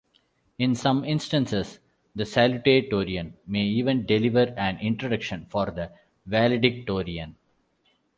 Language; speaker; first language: English; non-native, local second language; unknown